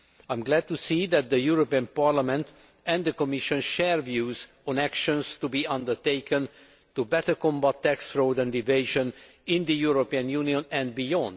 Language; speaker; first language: English; non-native, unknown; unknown